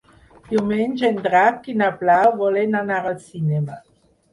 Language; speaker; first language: Catalan; non-native, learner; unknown